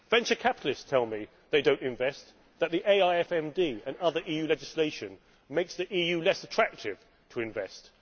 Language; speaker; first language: English; native; English